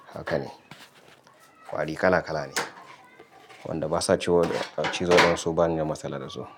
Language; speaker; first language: Hausa; native; Hausa